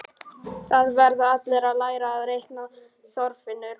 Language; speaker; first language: Icelandic; non-native, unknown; Polish